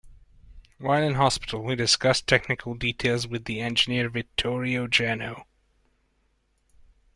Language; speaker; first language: English; non-native, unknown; Hungarian